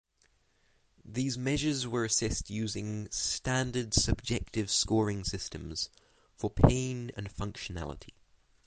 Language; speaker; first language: English; native; English